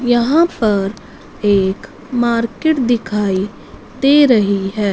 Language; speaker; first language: Hindi; non-native, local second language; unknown